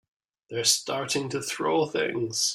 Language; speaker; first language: English; native; English